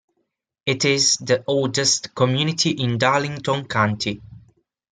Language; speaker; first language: English; non-native, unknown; Italian